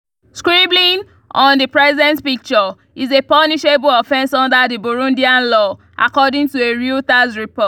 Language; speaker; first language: English; non-native, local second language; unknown